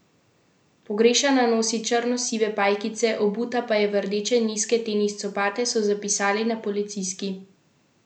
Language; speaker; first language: Slovenian; native; Slovenian